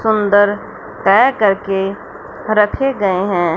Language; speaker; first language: Hindi; non-native, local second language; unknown